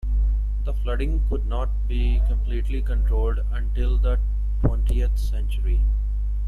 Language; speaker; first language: English; non-native, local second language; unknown